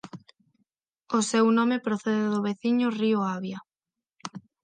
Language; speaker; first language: Galician; non-native, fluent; Spanish